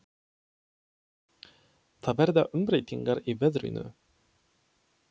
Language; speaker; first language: Icelandic; non-native, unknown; Polish